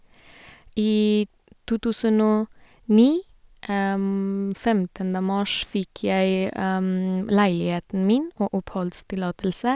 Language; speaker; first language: Norwegian; non-native, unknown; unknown